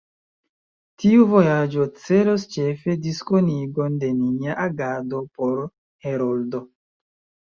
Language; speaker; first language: Esperanto; non-native, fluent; Chinese